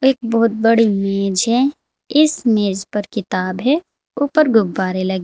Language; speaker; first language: Hindi; native; Hindi